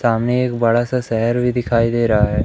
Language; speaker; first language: Hindi; native; Hindi